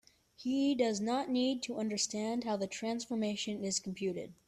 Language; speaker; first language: English; native; English